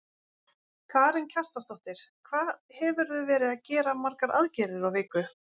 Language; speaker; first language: Icelandic; native; Icelandic